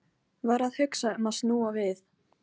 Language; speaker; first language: Icelandic; non-native, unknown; Polish